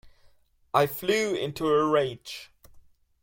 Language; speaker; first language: English; non-native, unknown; German